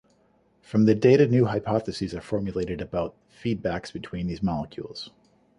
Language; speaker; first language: English; native; English